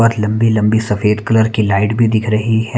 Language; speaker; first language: Hindi; native; Hindi